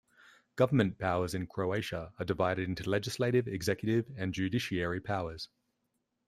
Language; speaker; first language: English; native; English